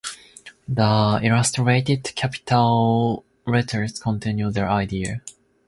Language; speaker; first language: English; non-native, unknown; Japanese